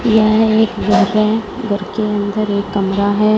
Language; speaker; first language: Hindi; non-native, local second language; Punjabi